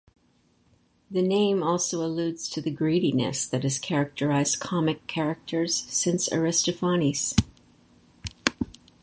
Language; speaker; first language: English; native; English